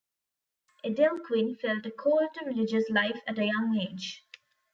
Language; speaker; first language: English; non-native, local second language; Tamil